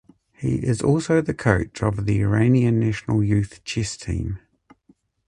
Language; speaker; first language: English; native; English